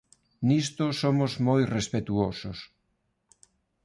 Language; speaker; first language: Galician; non-native, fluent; Spanish